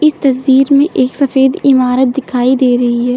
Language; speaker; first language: Hindi; native; Hindi